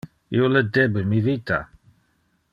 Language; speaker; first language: Interlingua; non-native, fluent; Dutch